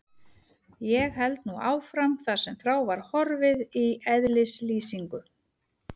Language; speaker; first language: Icelandic; native; Icelandic